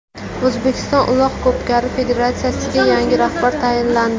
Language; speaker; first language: Uzbek; native; Uzbek